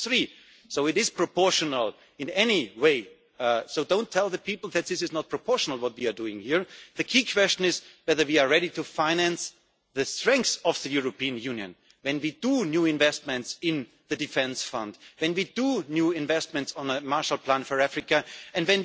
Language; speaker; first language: English; non-native, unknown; German